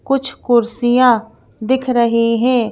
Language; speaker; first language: Hindi; native; Hindi